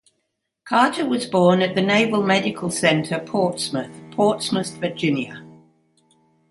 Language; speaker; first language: English; native; English